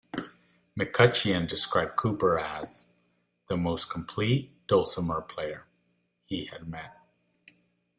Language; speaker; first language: English; non-native, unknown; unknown